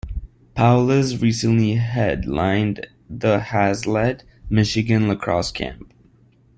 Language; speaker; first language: English; non-native, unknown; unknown